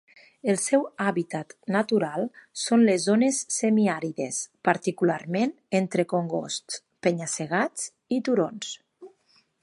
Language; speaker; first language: Catalan; native; Catalan